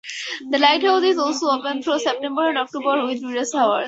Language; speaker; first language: English; native; English